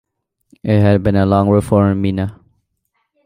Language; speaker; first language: English; non-native, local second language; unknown